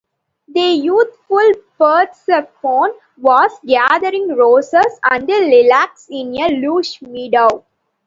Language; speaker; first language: English; non-native, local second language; Tamil